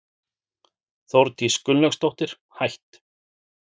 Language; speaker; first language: Icelandic; native; Icelandic